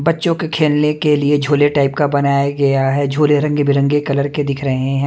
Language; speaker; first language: Hindi; native; Hindi